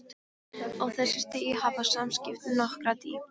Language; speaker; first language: Icelandic; non-native, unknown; Polish